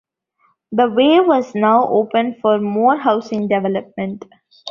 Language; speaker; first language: English; non-native, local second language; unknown